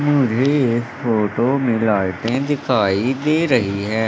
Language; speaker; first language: Hindi; native; Hindi